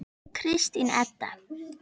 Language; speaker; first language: Icelandic; native; Icelandic